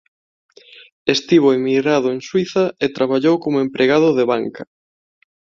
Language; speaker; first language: Galician; non-native, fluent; Spanish